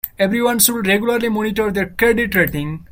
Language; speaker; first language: English; non-native, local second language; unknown